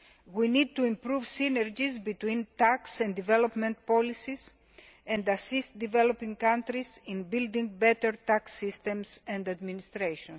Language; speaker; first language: English; non-native, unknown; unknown